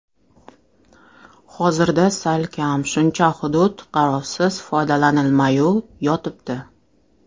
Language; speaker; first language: Uzbek; non-native, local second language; Russian